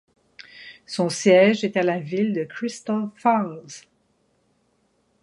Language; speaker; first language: French; native; French